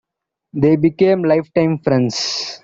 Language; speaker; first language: English; non-native, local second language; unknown